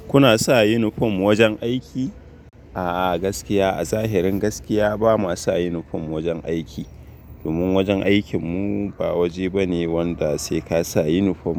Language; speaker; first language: Hausa; native; Hausa